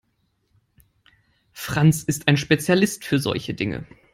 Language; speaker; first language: English; non-native, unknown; German